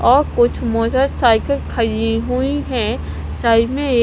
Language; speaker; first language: Hindi; non-native, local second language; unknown